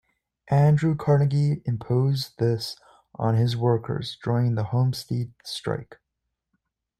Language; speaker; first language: English; native; English